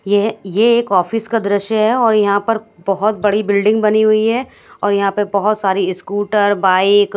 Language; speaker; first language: Hindi; native; Hindi